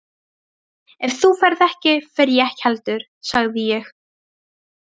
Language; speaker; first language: Icelandic; non-native, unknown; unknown